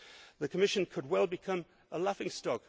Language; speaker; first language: English; native; English